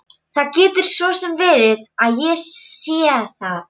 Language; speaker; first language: Icelandic; non-native, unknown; Polish